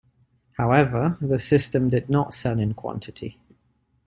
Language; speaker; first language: English; non-native, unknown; Ligurian